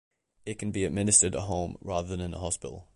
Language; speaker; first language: English; native; English